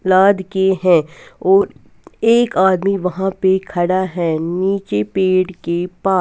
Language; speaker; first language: Hindi; non-native, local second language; Punjabi